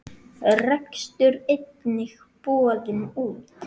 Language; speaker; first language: Icelandic; native; Icelandic